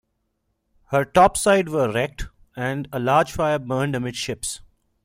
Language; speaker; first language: English; non-native, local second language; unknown